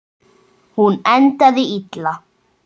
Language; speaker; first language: Icelandic; native; Icelandic